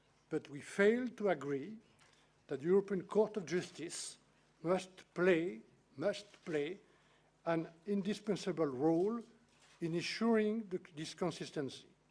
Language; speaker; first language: English; non-native, fluent; French